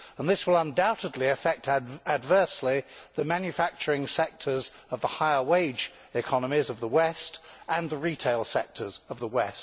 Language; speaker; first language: English; native; English